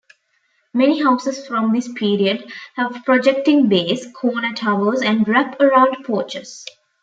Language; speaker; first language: English; non-native, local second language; Tamil